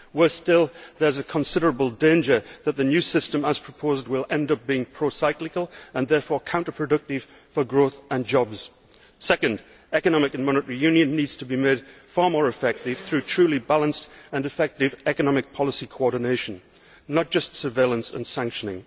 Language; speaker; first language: English; native; English